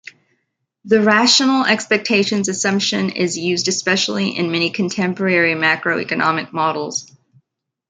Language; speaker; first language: English; native; English